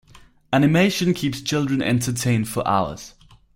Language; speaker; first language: English; non-native, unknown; German